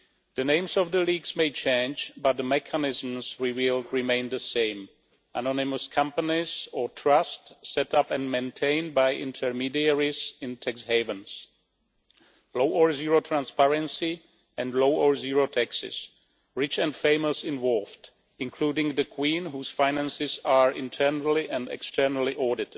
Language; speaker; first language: English; non-native, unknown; Czech